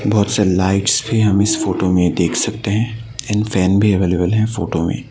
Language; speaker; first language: Hindi; non-native, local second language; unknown